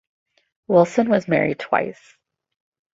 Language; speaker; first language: English; native; English